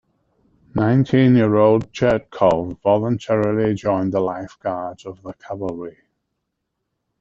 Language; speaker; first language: English; native; English